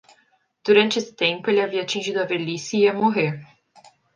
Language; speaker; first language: Portuguese; native; Portuguese